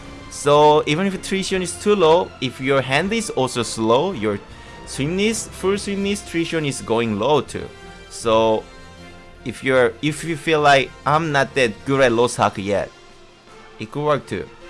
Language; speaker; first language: English; non-native, learner; Korean